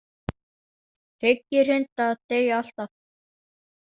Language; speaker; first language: Icelandic; non-native, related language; Danish